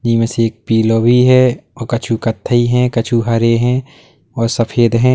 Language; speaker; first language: Hindi; native; Hindi